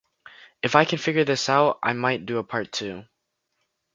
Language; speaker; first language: English; native; English